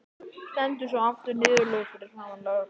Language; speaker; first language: Icelandic; native; Icelandic